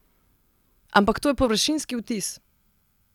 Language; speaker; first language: Slovenian; non-native, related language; Serbian